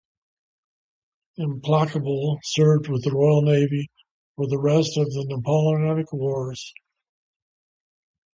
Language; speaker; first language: English; native; English